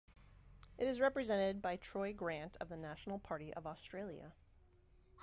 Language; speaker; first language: English; native; English